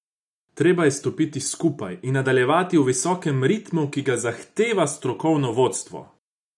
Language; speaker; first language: Slovenian; non-native, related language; Croatian